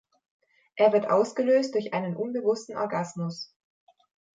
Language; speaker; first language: German; native; German